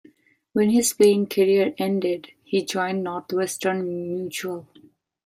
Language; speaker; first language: English; non-native, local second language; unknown